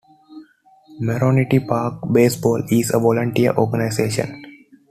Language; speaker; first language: English; non-native, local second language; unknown